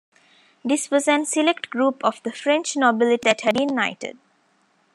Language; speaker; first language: English; non-native, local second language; Tamil